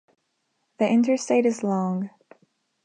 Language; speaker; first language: English; non-native, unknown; Spanish